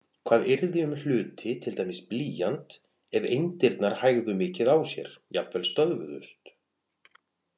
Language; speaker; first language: Icelandic; native; Icelandic